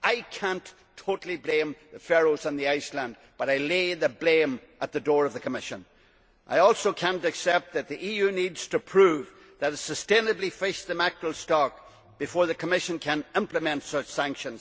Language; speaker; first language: English; native; English